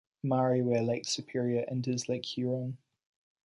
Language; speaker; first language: English; native; English